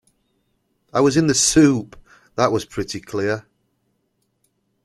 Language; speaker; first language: English; native; English